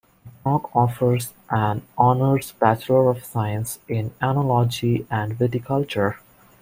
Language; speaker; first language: English; non-native, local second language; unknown